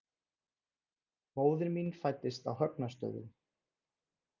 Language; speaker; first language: Icelandic; native; Icelandic